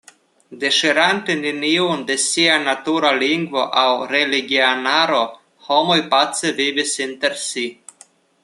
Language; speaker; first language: Esperanto; non-native, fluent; Russian